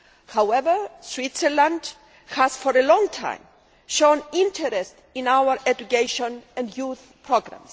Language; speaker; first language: English; non-native, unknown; Greek